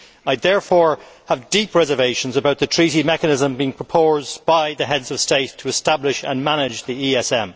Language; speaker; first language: English; native; English